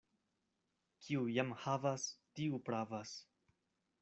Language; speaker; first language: Esperanto; non-native, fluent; Spanish